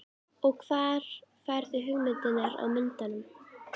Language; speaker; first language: Icelandic; native; Icelandic